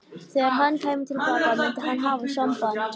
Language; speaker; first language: Icelandic; native; Icelandic